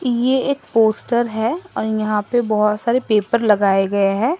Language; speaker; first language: Hindi; non-native, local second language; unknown